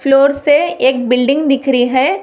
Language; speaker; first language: Hindi; non-native, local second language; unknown